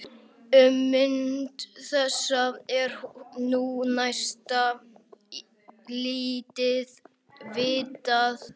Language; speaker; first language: Icelandic; native; Icelandic